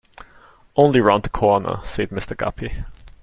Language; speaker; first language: English; non-native, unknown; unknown